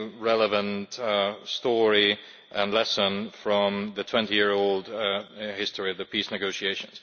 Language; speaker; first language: English; non-native, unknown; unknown